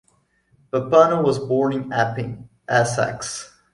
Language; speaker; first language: English; non-native, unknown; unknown